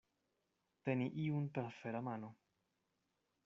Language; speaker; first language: Esperanto; non-native, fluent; Spanish